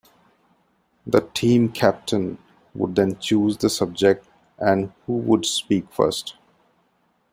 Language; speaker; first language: English; non-native, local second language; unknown